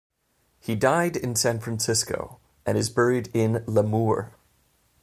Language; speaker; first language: English; native; English